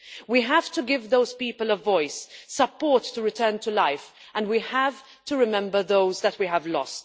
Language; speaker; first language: English; non-native, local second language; Maltese